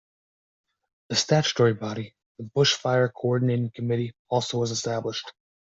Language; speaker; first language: English; native; English